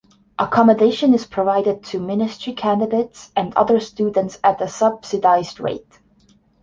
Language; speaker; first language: English; non-native, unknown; Estonian